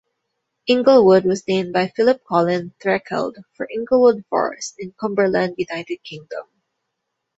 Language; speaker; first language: English; non-native, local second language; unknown